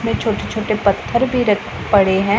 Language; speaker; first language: Hindi; non-native, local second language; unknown